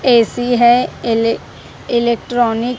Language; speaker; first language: Hindi; non-native, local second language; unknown